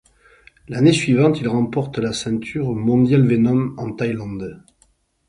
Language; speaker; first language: French; native; French